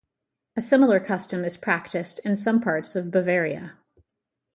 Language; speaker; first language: English; native; English